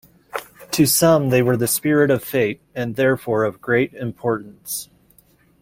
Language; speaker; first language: English; native; English